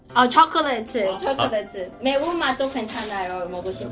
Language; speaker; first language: Korean; non-native, learner; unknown